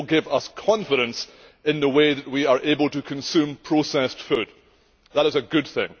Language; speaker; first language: English; native; English